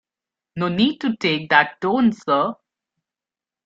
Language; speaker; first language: English; non-native, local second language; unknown